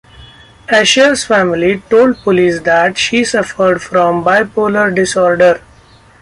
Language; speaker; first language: English; non-native, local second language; Marathi